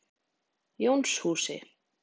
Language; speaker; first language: Icelandic; native; Icelandic